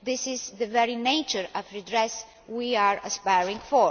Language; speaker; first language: English; non-native, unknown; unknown